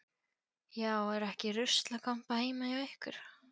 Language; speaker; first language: Icelandic; non-native, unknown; Polish